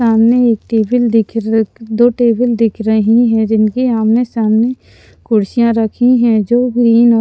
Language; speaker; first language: Hindi; non-native, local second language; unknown